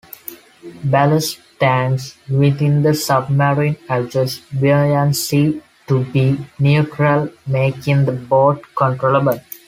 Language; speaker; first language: English; non-native, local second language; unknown